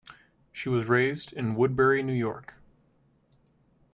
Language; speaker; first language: English; native; English